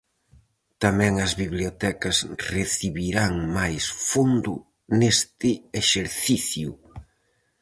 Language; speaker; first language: Galician; native; Galician